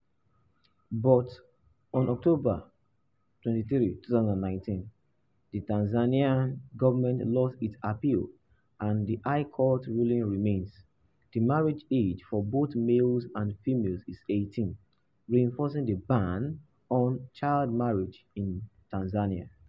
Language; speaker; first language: English; non-native, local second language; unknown